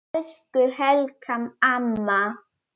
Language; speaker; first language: Icelandic; non-native, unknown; Polish